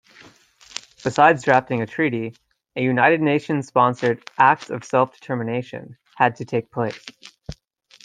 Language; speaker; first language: English; native; English